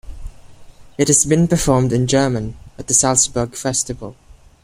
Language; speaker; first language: English; non-native, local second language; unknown